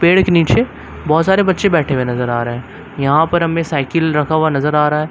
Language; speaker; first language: Hindi; native; Hindi